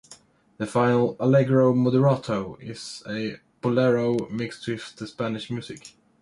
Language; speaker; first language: English; non-native, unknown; Swedish